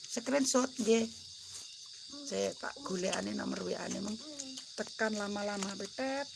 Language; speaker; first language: Indonesian; non-native, local second language; Javanese